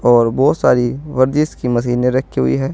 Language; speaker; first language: Hindi; native; Hindi